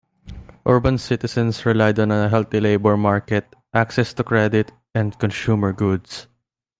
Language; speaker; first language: English; non-native, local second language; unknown